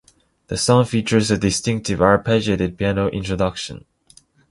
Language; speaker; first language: English; non-native, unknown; Chinese